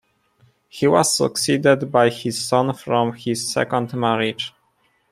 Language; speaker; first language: English; non-native, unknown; Polish